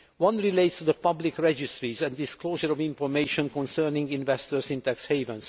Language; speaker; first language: English; non-native, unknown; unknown